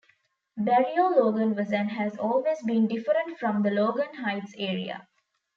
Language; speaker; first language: English; non-native, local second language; Tamil